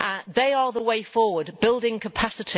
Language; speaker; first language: English; native; English